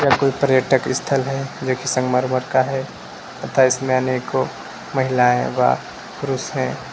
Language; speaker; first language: Hindi; native; Hindi